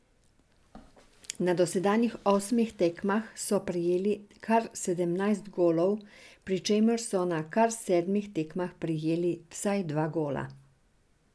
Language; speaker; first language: Slovenian; non-native, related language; Serbian